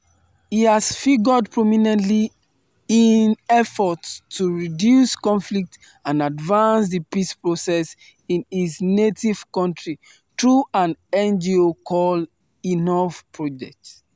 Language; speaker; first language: English; non-native, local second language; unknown